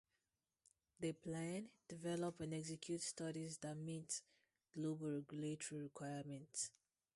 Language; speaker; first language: English; non-native, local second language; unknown